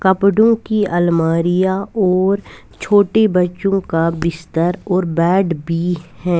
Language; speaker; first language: Hindi; non-native, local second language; Punjabi